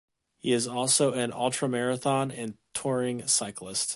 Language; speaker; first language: English; native; English